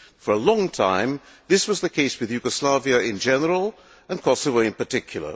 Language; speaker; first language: English; non-native, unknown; Hungarian